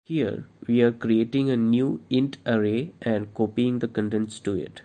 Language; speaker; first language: English; non-native, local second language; Malayalam